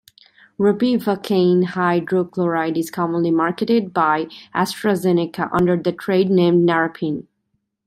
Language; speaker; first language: English; native; English